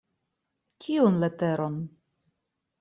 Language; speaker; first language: Esperanto; non-native, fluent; Russian